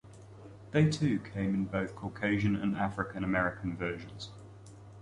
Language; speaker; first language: English; native; English